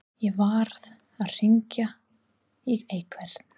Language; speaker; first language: Icelandic; non-native, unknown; English